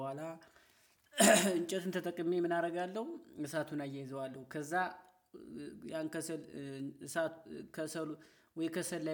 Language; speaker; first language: Amharic; native; Amharic